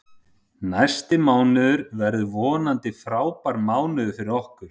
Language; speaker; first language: Icelandic; native; Icelandic